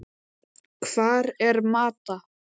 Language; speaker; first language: Icelandic; native; Icelandic